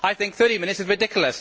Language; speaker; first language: English; native; English